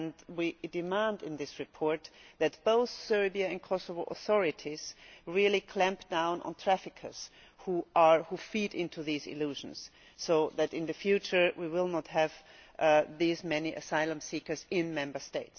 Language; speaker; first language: English; non-native, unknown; German